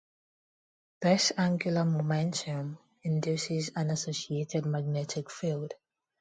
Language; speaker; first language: English; non-native, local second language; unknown